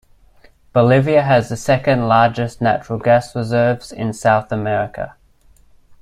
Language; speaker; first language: English; native; English